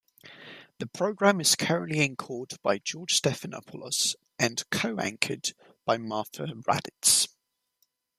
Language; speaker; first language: English; native; English